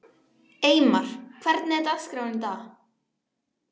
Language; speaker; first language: Icelandic; native; Icelandic